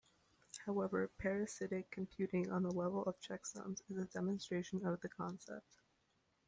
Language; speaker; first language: English; native; English